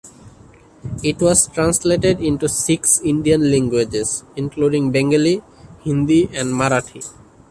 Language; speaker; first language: English; non-native, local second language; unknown